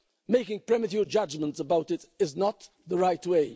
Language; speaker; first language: English; non-native, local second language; Maltese